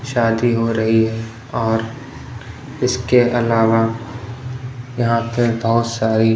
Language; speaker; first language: Hindi; non-native, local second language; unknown